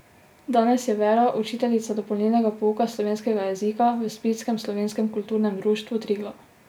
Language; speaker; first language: Slovenian; native; Slovenian